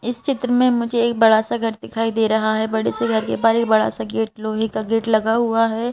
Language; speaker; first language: Hindi; native; Hindi